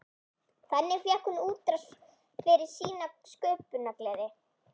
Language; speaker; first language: Icelandic; native; Icelandic